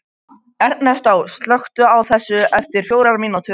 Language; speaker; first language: Icelandic; non-native, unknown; Macedonian